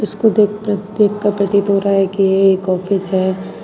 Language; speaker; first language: Hindi; non-native, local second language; Gujarati